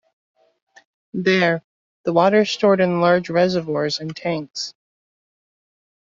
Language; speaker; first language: English; native; English